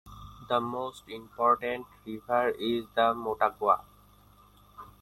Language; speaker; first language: English; non-native, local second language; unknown